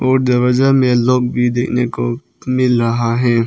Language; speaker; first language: Hindi; non-native, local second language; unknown